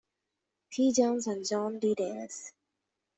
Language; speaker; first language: English; native; English